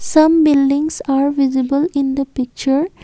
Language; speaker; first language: English; non-native, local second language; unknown